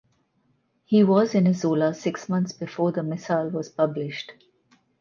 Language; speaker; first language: English; non-native, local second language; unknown